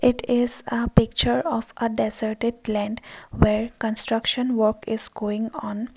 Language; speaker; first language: English; non-native, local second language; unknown